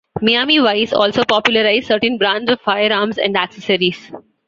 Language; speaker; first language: English; non-native, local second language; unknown